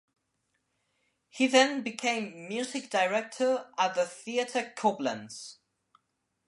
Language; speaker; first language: English; non-native, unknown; Spanish